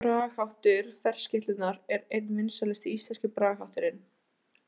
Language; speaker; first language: Icelandic; native; Icelandic